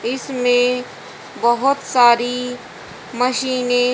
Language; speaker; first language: Hindi; native; Hindi